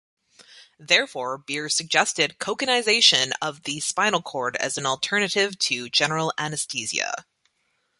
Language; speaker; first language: English; native; English